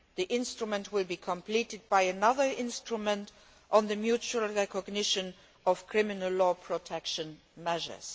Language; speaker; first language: English; non-native, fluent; Luxembourgish